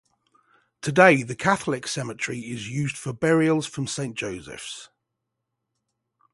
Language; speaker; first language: English; native; English